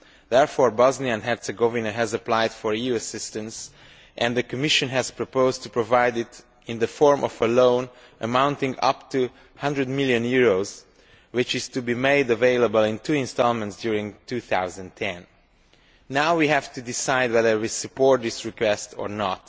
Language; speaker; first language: English; non-native, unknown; Romanian